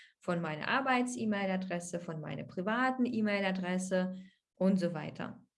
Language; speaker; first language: German; non-native, fluent; Russian